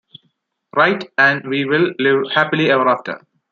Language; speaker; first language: English; non-native, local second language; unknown